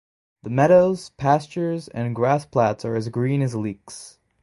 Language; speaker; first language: English; native; English